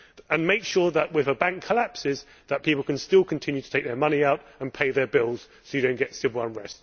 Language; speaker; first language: English; native; English